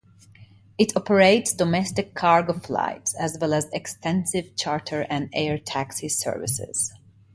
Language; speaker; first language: English; native; English